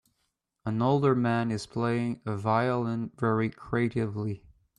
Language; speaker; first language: English; native; English